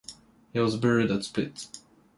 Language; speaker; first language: English; non-native, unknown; Swedish